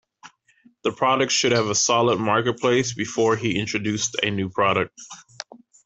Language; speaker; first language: English; native; English